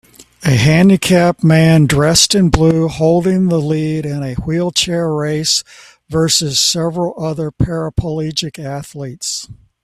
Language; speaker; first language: English; native; English